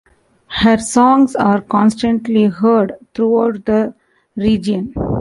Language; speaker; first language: English; non-native, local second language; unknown